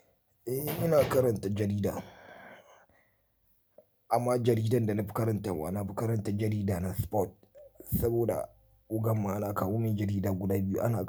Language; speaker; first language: Hausa; native; Hausa